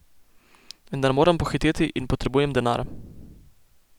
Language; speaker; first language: Slovenian; native; Slovenian